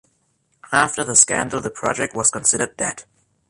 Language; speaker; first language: English; non-native, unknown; German